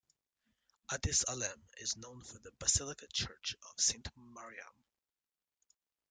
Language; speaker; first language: English; native; English